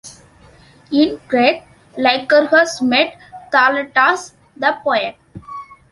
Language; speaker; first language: English; non-native, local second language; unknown